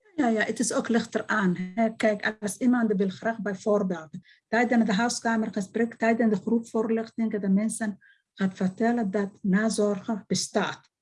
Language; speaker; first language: Dutch; non-native, fluent; Somali